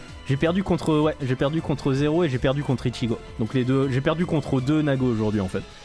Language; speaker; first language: French; native; French